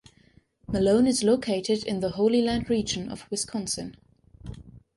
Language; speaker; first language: English; non-native, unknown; German